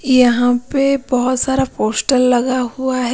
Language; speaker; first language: Hindi; non-native, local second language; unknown